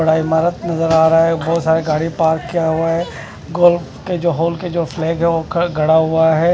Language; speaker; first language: Hindi; non-native, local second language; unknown